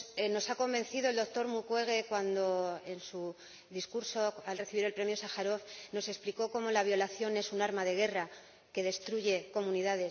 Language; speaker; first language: Spanish; native; Spanish